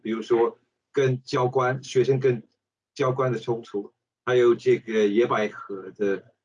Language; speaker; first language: Chinese; non-native, fluent; English